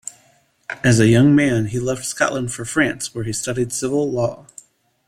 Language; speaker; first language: English; native; English